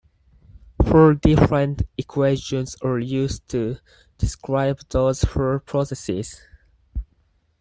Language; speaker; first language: English; non-native, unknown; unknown